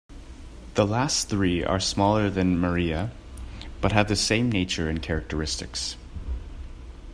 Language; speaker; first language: English; native; English